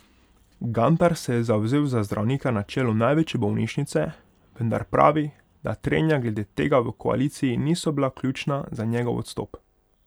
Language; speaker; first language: Slovenian; non-native, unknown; Hungarian